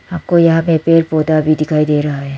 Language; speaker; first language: Hindi; non-native, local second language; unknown